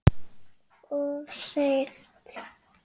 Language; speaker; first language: Icelandic; native; Icelandic